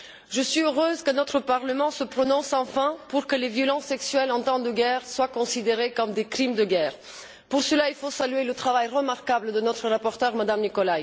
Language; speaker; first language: French; non-native, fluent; Bulgarian